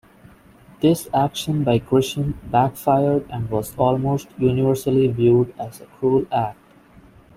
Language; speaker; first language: English; non-native, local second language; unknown